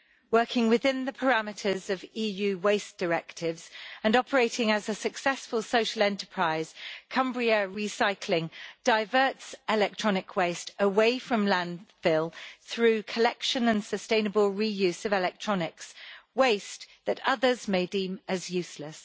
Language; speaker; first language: English; native; English